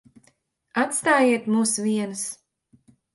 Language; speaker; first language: Latvian; native; Latvian